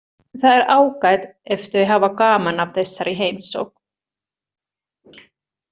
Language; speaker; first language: Icelandic; non-native, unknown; Finnish